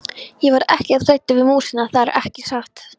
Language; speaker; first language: Icelandic; non-native, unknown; Polish